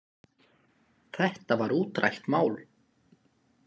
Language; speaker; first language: Icelandic; non-native, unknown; Slovak